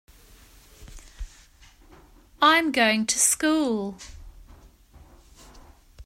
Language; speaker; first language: English; native; English